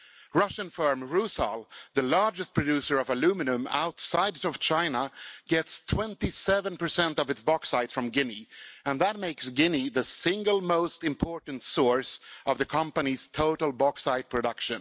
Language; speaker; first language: English; non-native, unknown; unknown